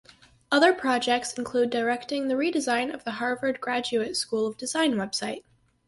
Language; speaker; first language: English; native; English